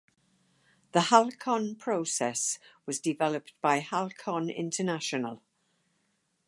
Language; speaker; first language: English; native; English